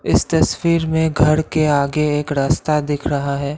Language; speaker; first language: Hindi; non-native, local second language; Assamese